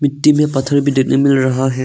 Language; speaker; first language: Hindi; non-native, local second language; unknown